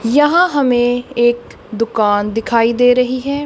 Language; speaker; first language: Hindi; non-native, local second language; Punjabi